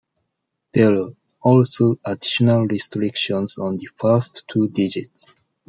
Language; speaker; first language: English; non-native, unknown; Japanese